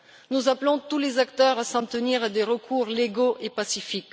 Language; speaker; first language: French; non-native, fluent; Bulgarian